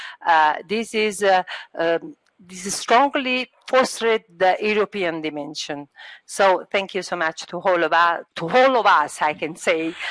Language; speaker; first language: English; non-native, learner; Italian